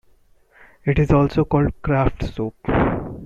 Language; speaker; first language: English; non-native, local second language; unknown